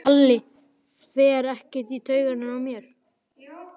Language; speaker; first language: Icelandic; native; Icelandic